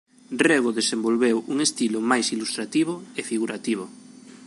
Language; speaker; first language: Galician; native; Galician